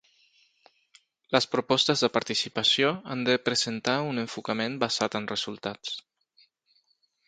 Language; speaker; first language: Catalan; non-native, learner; Spanish